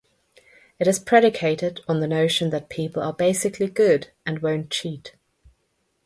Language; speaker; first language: English; non-native, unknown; German